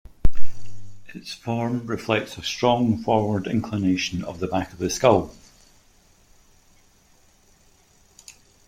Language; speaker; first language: English; native; English